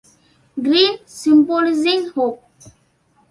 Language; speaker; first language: English; non-native, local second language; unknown